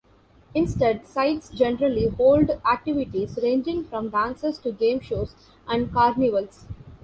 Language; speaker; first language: English; non-native, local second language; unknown